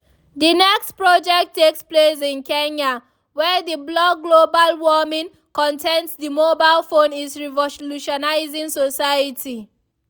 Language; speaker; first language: English; non-native, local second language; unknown